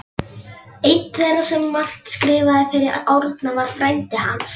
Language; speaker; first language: Icelandic; non-native, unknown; Polish